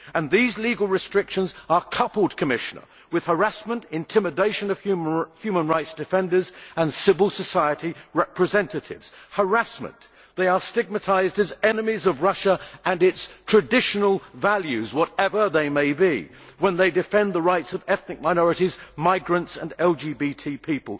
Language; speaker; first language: English; native; English